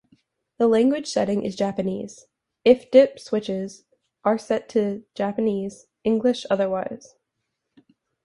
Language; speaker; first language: English; native; English